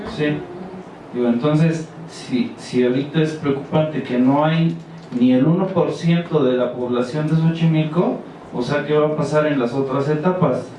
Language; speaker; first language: Spanish; native; Spanish